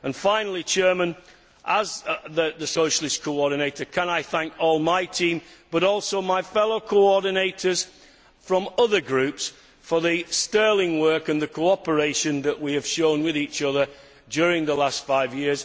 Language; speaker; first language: English; native; English